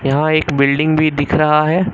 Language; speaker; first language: Hindi; native; Hindi